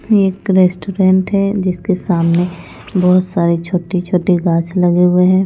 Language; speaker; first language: Hindi; non-native, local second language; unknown